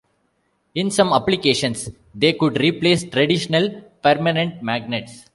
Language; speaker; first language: English; non-native, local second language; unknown